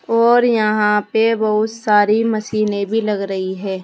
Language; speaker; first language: Hindi; native; Hindi